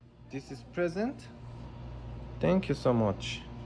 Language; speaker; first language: English; non-native, learner; Korean